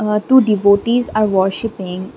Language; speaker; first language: English; non-native, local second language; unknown